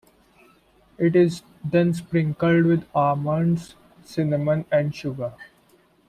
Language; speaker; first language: English; non-native, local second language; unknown